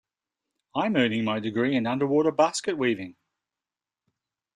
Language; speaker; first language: English; native; English